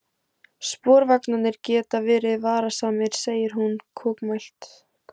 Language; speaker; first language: Icelandic; native; Icelandic